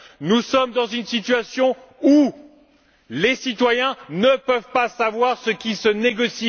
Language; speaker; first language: French; native; French